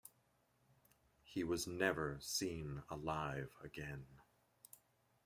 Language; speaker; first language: English; native; English